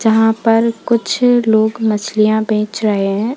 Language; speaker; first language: Hindi; native; Hindi